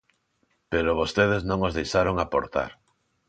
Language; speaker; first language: Galician; non-native, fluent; Spanish